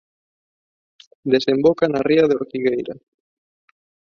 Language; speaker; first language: Galician; non-native, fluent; Spanish